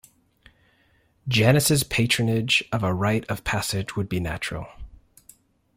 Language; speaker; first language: English; native; English